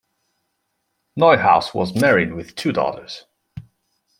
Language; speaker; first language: English; non-native, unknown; French